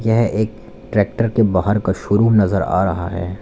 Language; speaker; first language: Hindi; native; Hindi